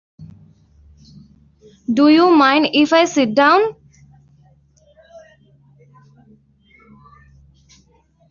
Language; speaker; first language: English; non-native, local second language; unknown